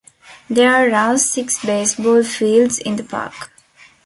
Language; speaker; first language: English; non-native, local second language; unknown